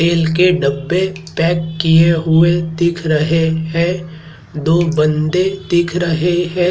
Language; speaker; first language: Hindi; native; Hindi